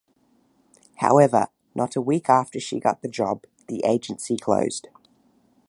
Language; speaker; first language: English; native; English